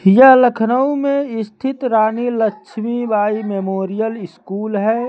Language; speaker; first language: Hindi; native; Hindi